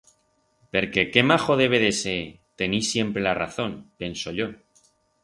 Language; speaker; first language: Aragonese; non-native, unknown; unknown